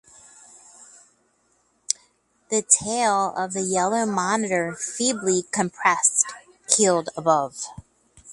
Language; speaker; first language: English; native; English